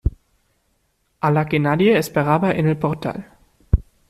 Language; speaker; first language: Spanish; non-native, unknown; German